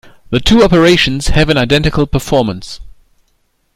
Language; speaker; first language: English; non-native, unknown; German